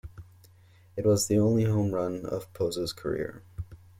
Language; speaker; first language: English; native; English